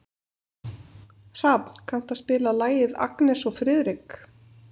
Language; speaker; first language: Icelandic; native; Icelandic